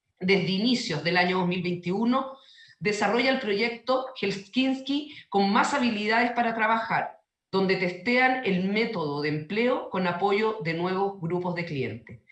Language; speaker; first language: Spanish; native; Spanish